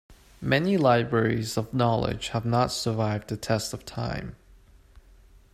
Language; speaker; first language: English; non-native, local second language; Cantonese